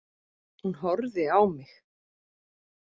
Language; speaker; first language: Icelandic; native; Icelandic